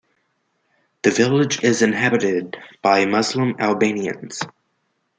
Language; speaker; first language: English; native; English